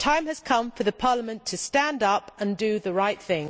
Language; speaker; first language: English; native; English